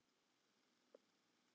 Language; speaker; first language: Icelandic; non-native, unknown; Polish